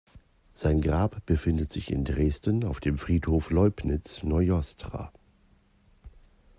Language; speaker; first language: German; native; German